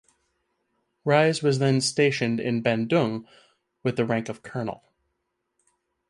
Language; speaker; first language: English; native; English